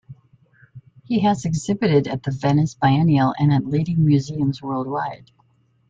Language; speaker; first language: English; native; English